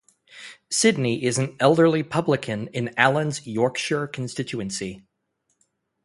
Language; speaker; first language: English; native; English